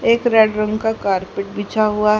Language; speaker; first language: Hindi; native; Hindi